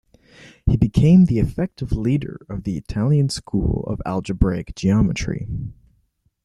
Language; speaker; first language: English; native; English